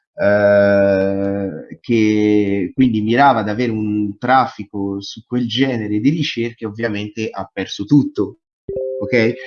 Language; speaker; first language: Italian; non-native, related language; French